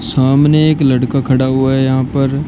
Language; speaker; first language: Hindi; native; Hindi